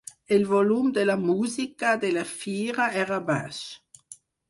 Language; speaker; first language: Catalan; non-native, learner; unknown